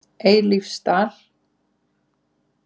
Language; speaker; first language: Icelandic; native; Icelandic